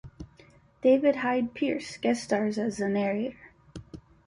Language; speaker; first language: English; native; English